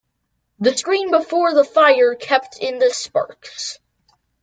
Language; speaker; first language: English; native; English